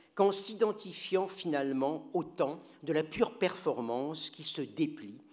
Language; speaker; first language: French; native; French